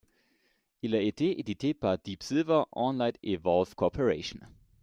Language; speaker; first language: French; non-native, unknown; German